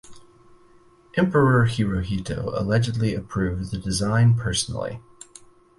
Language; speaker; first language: English; native; English